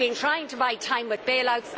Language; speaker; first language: English; native; English